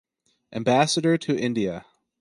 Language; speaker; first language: English; native; English